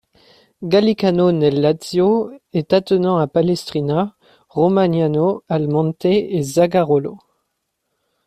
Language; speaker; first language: French; native; French